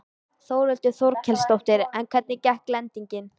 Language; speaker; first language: Icelandic; native; Icelandic